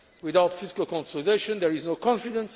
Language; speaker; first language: English; non-native, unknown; Portuguese